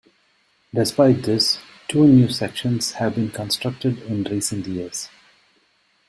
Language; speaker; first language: English; non-native, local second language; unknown